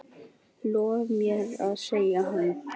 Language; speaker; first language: Icelandic; native; Icelandic